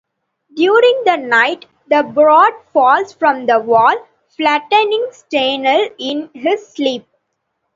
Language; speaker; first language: English; non-native, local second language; Tamil